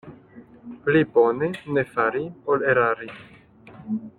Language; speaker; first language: Esperanto; non-native, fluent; French